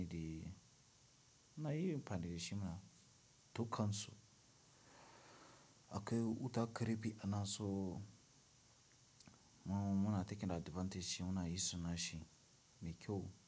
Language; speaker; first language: Hausa; non-native, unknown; Tiv